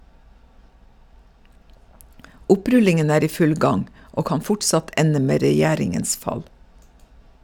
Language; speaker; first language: Norwegian; native; Norwegian